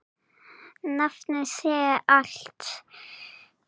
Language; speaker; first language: Icelandic; non-native, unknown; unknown